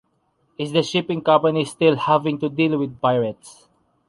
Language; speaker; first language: English; non-native, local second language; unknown